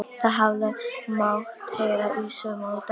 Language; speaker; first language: Icelandic; non-native, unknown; Polish